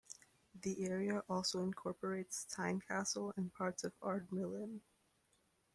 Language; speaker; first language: English; native; English